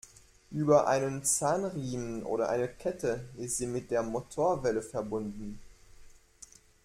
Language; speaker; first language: German; non-native, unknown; French